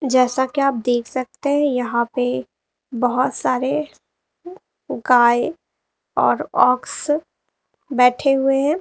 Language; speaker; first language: Hindi; native; Hindi